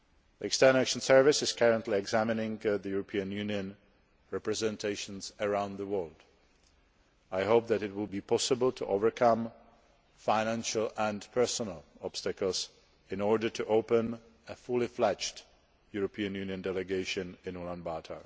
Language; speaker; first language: English; non-native, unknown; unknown